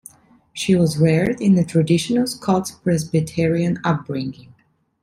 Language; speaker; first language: English; non-native, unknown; Italian